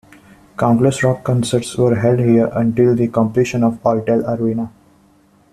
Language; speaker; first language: English; non-native, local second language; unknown